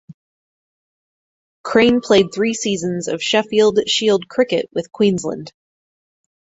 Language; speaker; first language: English; native; English